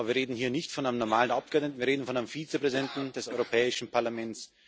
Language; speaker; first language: German; native; German